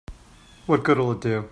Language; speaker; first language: English; native; English